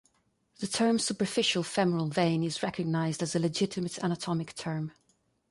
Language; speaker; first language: English; non-native, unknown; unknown